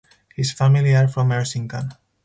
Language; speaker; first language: English; non-native, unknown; Spanish